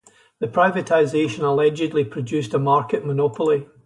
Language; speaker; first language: English; native; English